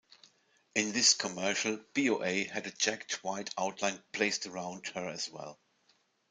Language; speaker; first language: English; non-native, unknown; German